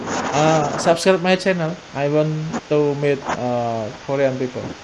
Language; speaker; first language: English; non-native, learner; Indonesian